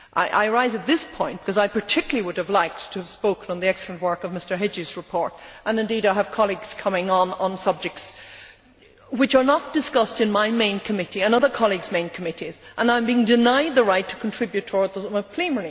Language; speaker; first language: English; native; English